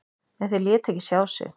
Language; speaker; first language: Icelandic; native; Icelandic